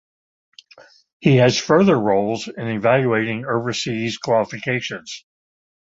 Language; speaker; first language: English; native; English